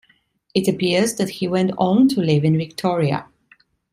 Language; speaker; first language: English; non-native, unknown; Italian